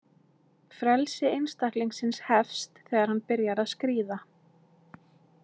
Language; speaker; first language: Icelandic; native; Icelandic